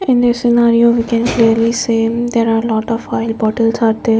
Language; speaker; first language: English; non-native, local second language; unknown